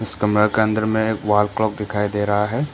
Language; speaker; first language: Hindi; early bilingual, other home language; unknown